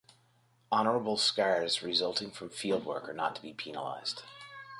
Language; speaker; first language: English; native; English